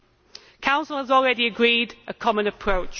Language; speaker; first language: English; native; English